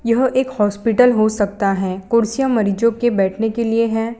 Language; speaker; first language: Hindi; non-native, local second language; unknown